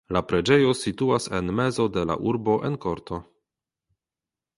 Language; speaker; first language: Esperanto; non-native, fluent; Polish